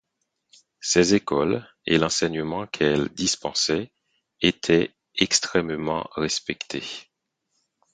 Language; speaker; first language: French; non-native, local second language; Haitian Creole